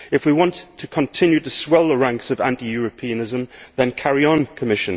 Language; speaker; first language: English; native; English